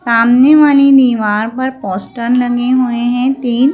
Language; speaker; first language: Hindi; native; Hindi